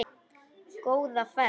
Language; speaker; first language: Icelandic; non-native, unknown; Polish